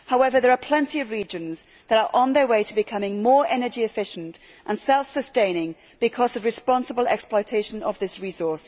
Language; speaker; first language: English; native; English